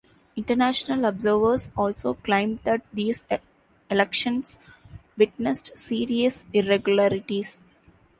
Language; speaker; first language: English; non-native, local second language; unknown